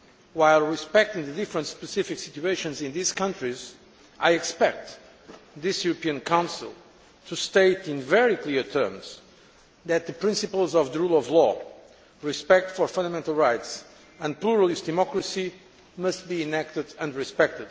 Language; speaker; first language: English; non-native, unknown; Portuguese